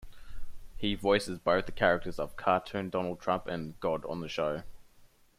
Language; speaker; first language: English; native; English